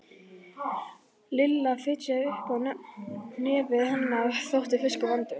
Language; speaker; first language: Icelandic; native; Icelandic